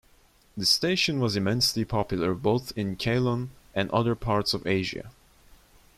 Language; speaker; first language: English; non-native, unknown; Turkish